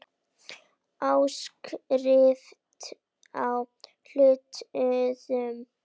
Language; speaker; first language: Icelandic; native; Icelandic